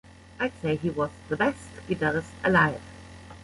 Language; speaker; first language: English; non-native, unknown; German